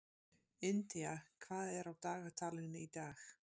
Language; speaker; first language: Icelandic; non-native, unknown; Dutch